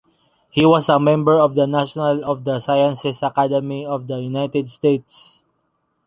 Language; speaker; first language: English; non-native, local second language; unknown